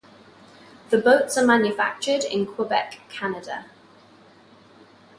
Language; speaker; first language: English; non-native, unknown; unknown